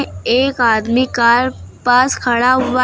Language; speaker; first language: Hindi; native; Hindi